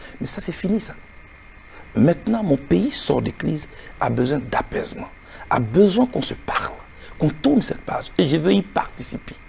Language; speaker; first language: French; non-native, local second language; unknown